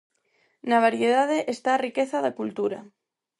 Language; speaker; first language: Galician; non-native, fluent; Spanish